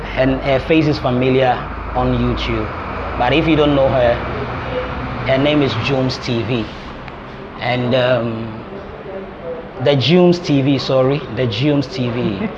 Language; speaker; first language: English; non-native, local second language; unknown